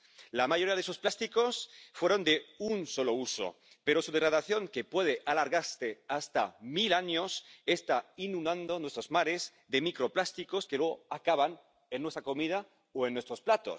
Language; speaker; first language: Spanish; native; Spanish